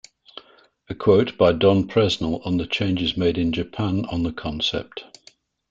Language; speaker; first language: English; native; English